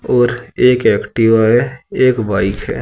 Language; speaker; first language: Hindi; native; Hindi